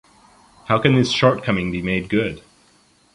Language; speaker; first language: English; native; English